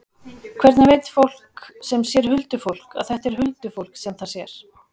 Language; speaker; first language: Icelandic; native; Icelandic